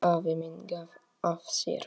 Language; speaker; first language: Icelandic; non-native, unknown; Polish